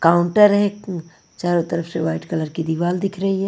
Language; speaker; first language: Hindi; non-native, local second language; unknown